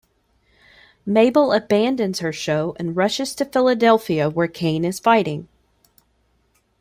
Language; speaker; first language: English; native; English